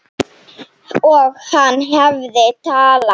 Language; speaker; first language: Icelandic; non-native, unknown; Slovenian